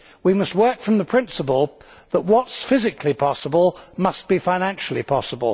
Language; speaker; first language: English; native; English